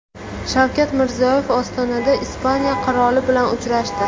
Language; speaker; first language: Uzbek; native; Uzbek